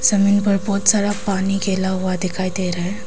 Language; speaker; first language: Hindi; non-native, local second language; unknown